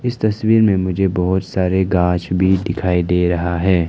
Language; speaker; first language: Hindi; non-native, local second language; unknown